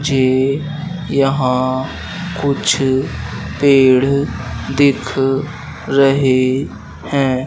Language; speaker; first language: Hindi; native; Hindi